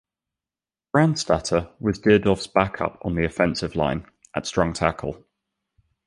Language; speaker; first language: English; native; English